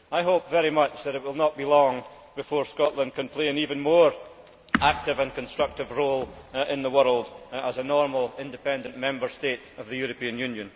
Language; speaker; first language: English; native; English